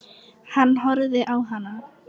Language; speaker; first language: Icelandic; non-native, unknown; Polish